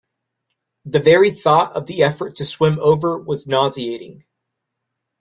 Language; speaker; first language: English; native; English